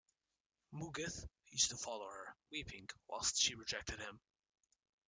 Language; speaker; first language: English; native; English